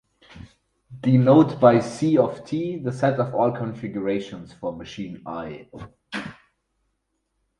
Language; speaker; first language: English; non-native, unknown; German